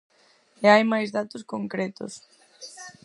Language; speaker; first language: Galician; non-native, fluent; Spanish